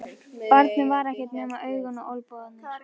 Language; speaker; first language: Icelandic; native; Icelandic